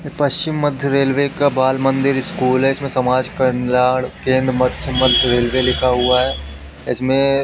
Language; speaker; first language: Hindi; native; Hindi